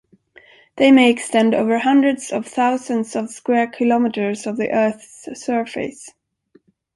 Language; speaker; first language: English; non-native, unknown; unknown